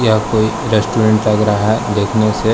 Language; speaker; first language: Hindi; non-native, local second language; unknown